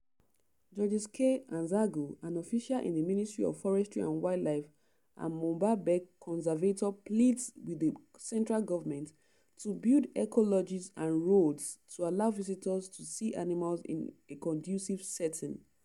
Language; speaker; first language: English; non-native, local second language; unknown